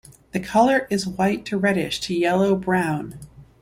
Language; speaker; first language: English; native; English